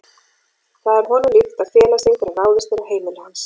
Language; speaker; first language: Icelandic; native; Icelandic